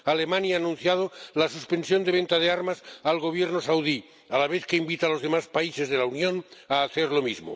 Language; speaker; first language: Spanish; non-native, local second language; Catalan